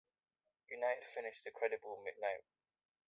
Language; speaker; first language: English; native; English